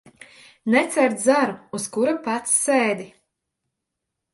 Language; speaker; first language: Latvian; native; Latvian